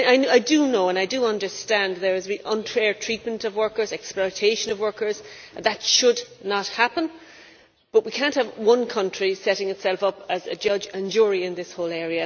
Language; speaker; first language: English; native; English